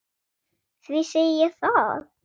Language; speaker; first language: Icelandic; non-native, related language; Swedish